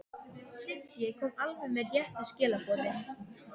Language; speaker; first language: Icelandic; non-native, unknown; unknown